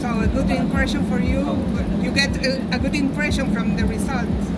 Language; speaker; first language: English; non-native, fluent; Spanish